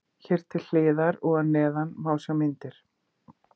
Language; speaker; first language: Icelandic; native; Icelandic